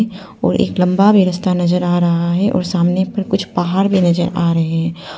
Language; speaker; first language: Hindi; non-native, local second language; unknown